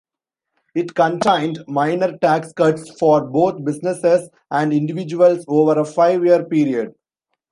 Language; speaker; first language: English; non-native, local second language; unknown